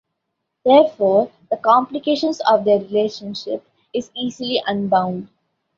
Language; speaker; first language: English; non-native, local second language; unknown